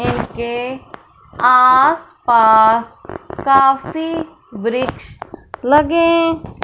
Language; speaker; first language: Hindi; non-native, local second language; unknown